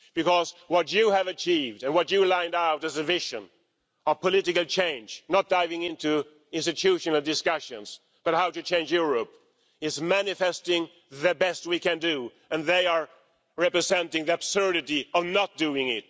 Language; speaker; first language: English; non-native, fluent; Swedish